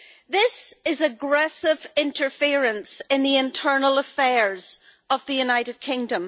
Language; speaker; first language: English; native; English